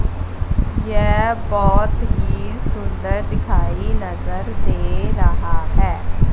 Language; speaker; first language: Hindi; non-native, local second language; Punjabi